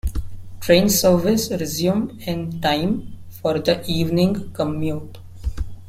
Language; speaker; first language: English; non-native, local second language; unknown